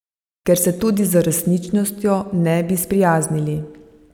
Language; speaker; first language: Slovenian; native; Slovenian